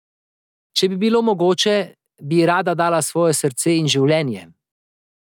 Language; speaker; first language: Slovenian; native; Slovenian